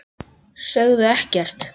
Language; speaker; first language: Icelandic; native; Icelandic